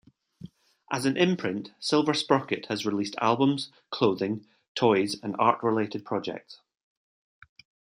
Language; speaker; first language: English; native; English